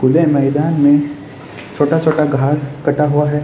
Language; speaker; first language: Hindi; non-native, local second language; Gujarati